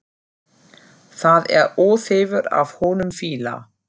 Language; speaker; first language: Icelandic; non-native, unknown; German